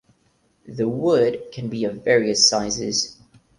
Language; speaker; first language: English; non-native, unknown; Portuguese